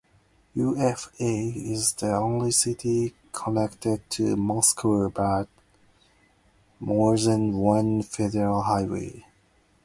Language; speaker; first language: English; non-native, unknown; Japanese